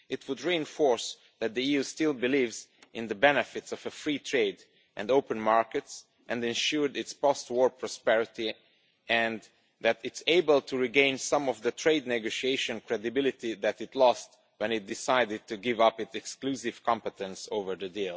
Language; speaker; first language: English; non-native, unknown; Romanian